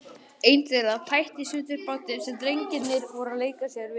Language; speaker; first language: Icelandic; native; Icelandic